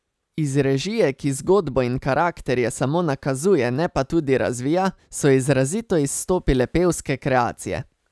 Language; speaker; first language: Slovenian; native; Slovenian